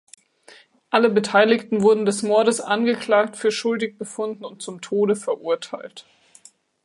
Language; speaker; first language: German; native; German